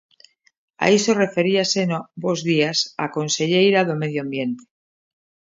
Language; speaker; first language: Galician; native; Galician